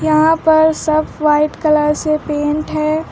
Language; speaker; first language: Hindi; native; Hindi